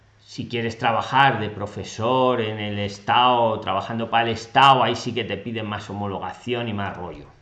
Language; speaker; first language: Spanish; native; Spanish